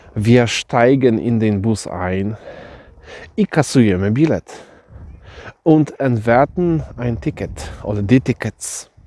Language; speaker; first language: German; non-native, fluent; Polish